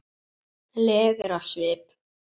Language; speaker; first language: Icelandic; native; Icelandic